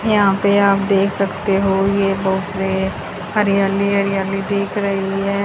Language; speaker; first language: Hindi; native; Hindi